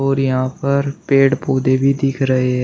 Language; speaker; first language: Hindi; native; Hindi